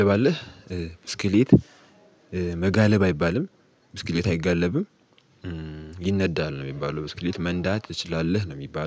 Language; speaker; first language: Amharic; native; Amharic